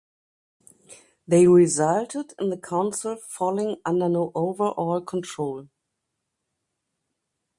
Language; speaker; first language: English; non-native, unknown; German